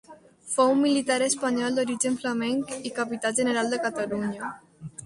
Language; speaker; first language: Catalan; non-native, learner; Spanish